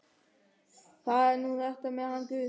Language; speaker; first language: Icelandic; non-native, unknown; German